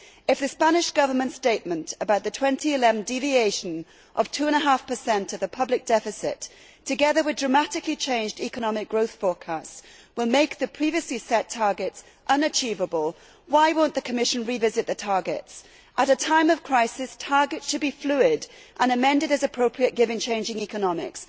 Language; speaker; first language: English; native; English